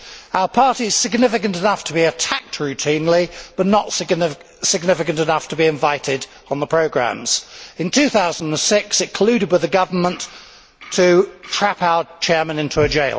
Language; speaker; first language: English; native; English